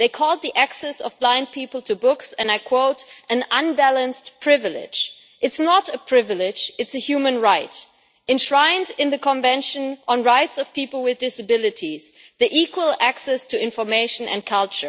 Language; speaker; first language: English; non-native, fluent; German